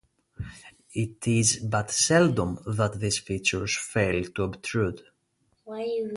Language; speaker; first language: English; non-native, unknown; Greek